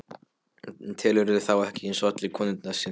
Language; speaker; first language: Icelandic; non-native, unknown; Polish